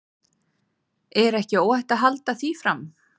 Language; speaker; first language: Icelandic; native; Icelandic